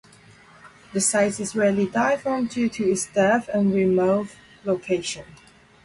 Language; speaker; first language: English; non-native, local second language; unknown